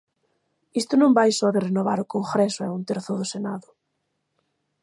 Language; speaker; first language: Galician; native; Galician